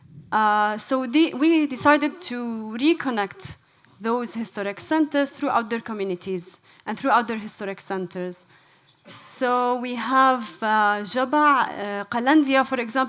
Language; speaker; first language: English; non-native, fluent; Arabic